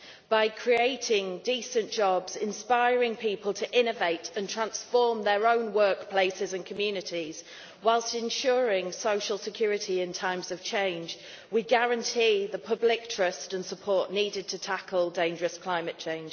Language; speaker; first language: English; native; English